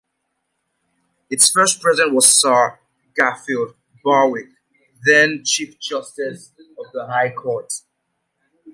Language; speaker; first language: English; native; English